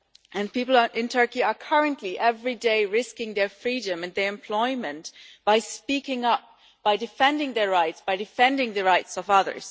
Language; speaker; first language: English; non-native, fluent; German